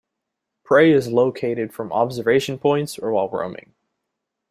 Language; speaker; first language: English; native; English